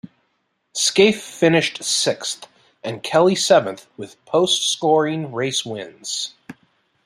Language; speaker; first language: English; native; English